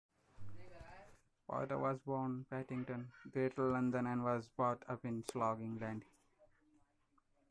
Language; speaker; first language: English; non-native, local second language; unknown